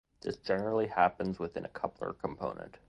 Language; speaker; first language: English; native; English